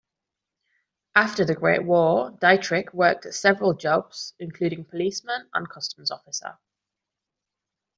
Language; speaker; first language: English; non-native, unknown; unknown